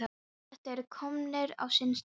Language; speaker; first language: Icelandic; non-native, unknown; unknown